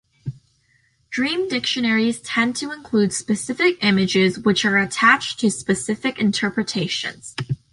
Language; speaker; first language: English; native; English